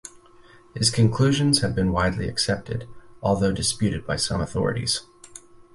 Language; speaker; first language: English; native; English